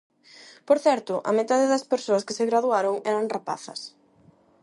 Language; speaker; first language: Galician; non-native, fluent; Spanish